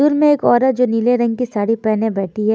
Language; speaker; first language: Hindi; non-native, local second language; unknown